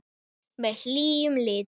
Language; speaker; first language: Icelandic; native; Icelandic